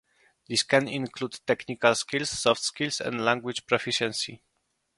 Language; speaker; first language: English; non-native, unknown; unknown